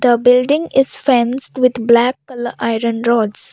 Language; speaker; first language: English; non-native, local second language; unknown